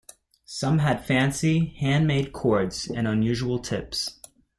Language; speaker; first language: English; native; English